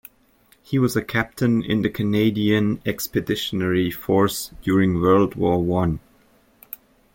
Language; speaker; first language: English; native; English